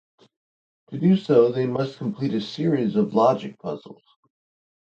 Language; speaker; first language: English; native; English